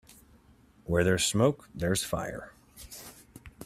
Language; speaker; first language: English; native; English